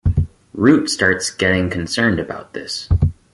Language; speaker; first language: English; native; English